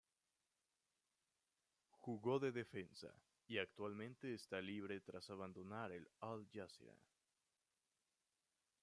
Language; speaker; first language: Spanish; native; Spanish